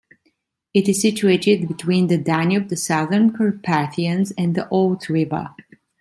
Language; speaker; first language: English; non-native, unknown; Italian